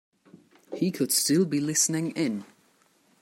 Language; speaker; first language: English; non-native, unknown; German